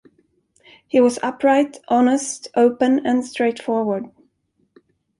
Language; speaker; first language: English; non-native, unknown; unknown